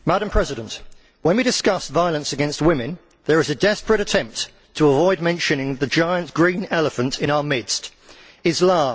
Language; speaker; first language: English; native; English